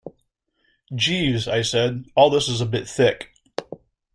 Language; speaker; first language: English; native; English